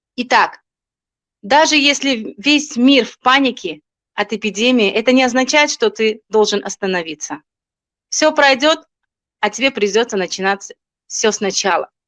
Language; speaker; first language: Russian; non-native, local second language; Tajik